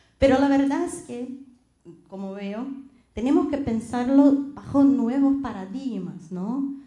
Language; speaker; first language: Spanish; non-native, related language; Portuguese